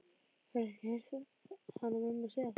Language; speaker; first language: Icelandic; native; Icelandic